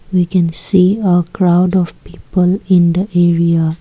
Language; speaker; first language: English; non-native, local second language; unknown